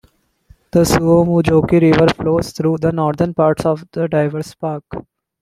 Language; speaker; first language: English; non-native, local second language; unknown